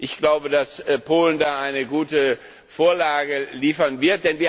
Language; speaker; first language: German; non-native, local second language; Luxembourgish